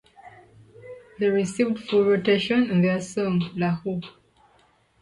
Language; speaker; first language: English; non-native, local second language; Ganda